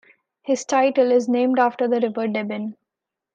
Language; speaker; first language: English; non-native, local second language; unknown